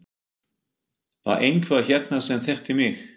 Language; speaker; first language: Icelandic; non-native, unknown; German